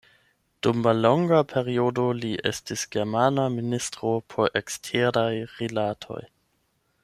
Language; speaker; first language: Esperanto; non-native, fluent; German